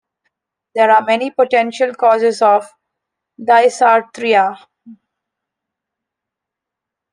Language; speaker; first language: English; non-native, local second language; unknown